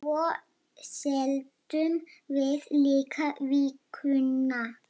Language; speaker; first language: Icelandic; non-native, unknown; Lithuanian